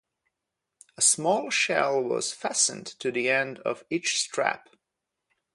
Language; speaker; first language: English; non-native, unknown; Polish